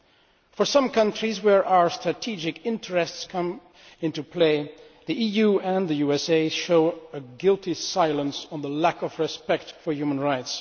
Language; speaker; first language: English; non-native, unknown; Dutch